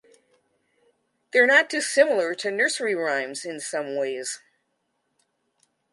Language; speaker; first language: English; native; English